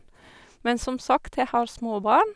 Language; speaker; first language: Norwegian; non-native, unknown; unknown